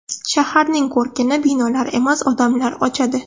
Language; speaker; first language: Uzbek; non-native, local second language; Russian